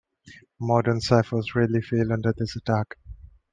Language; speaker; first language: English; non-native, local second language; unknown